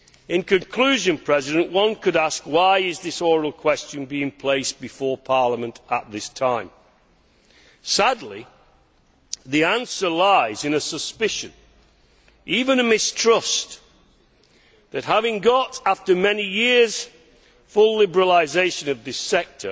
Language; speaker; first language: English; native; English